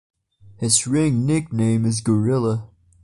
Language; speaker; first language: English; non-native, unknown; Portuguese